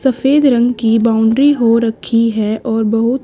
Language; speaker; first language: Hindi; native; Hindi